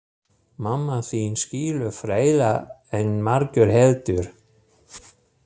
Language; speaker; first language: Icelandic; non-native, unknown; German